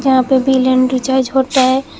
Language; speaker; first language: Hindi; non-native, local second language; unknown